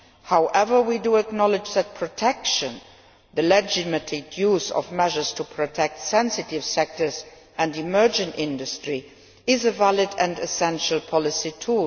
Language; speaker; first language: English; non-native, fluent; Luxembourgish